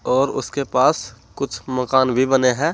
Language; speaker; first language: Hindi; native; Hindi